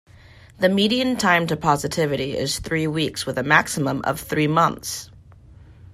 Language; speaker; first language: English; native; English